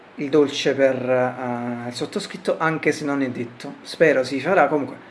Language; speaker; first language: Italian; native; Italian